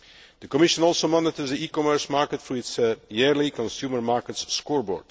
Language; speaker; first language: English; non-native, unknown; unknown